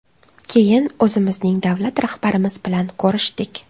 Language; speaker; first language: Uzbek; native; Uzbek